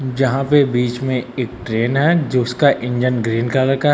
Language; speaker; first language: Hindi; native; Hindi